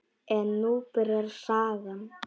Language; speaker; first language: Icelandic; non-native, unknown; Polish